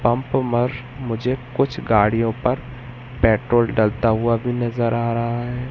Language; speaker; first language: Hindi; native; Hindi